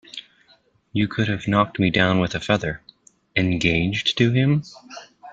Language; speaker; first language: English; native; English